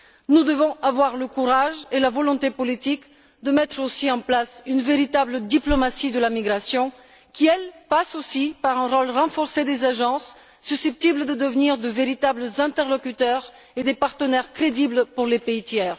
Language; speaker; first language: French; non-native, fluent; Bulgarian